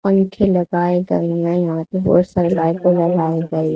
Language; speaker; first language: Hindi; native; Hindi